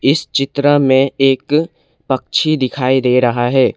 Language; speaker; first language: Hindi; non-native, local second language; Assamese